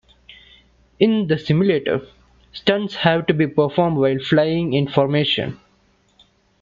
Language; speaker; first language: English; non-native, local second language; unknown